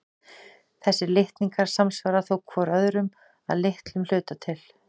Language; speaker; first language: Icelandic; native; Icelandic